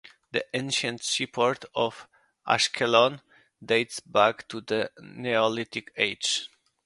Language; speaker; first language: English; non-native, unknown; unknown